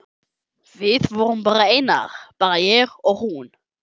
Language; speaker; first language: Icelandic; non-native, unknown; German